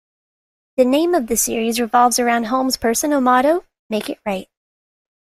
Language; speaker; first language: English; native; English